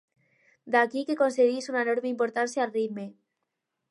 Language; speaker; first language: Catalan; non-native, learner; Spanish